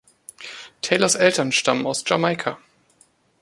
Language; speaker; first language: German; native; German